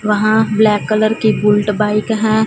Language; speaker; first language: Hindi; non-native, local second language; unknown